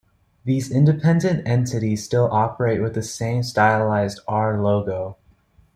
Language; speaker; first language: English; native; English